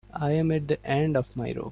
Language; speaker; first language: English; non-native, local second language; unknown